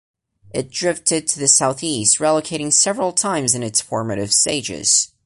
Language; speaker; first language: English; non-native, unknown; Portuguese